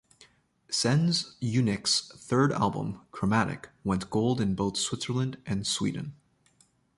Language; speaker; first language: English; native; English